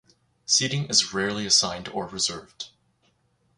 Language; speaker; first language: English; native; English